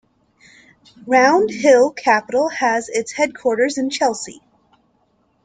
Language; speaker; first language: English; native; English